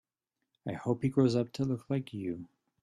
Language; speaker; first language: English; native; English